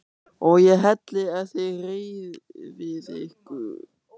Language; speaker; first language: Icelandic; non-native, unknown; German